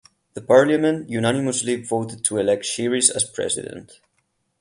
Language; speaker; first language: English; non-native, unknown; Catalan